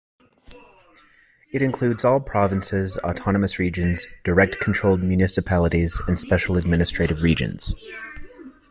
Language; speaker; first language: English; native; English